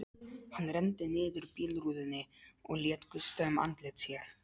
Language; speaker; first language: Icelandic; non-native, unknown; Polish